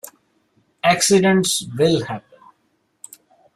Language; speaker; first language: English; non-native, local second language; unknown